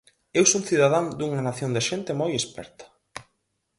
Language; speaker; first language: Galician; native; Galician